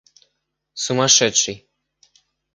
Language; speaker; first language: Russian; native; Russian